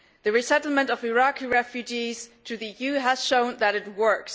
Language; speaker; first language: English; non-native, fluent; German